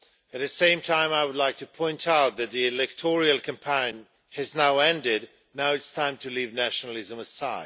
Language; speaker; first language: English; non-native, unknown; Swedish